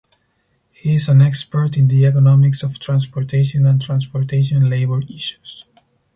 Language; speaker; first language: English; non-native, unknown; Spanish